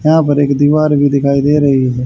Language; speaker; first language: Hindi; native; Hindi